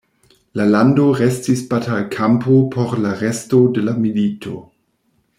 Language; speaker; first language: Esperanto; non-native, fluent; German